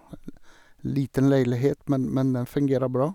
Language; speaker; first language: Norwegian; non-native, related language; Swedish